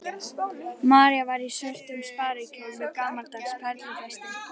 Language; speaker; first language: Icelandic; native; Icelandic